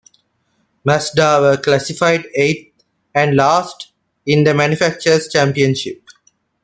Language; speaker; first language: English; non-native, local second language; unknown